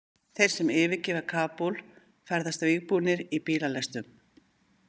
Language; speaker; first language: Icelandic; native; Icelandic